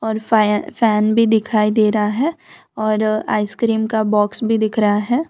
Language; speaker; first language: Hindi; non-native, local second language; Gujarati